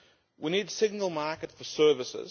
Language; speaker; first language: English; non-native, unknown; Lithuanian